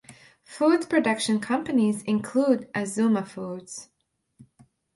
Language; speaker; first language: English; non-native, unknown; Latvian